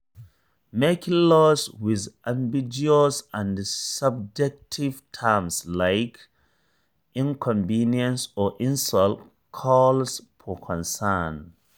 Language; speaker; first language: English; non-native, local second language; Hausa